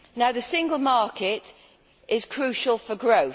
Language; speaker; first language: English; native; English